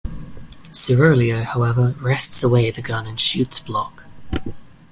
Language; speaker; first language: English; native; English